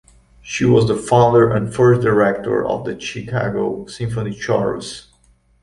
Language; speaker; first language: English; non-native, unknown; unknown